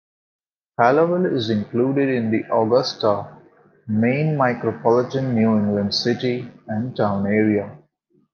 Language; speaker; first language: English; non-native, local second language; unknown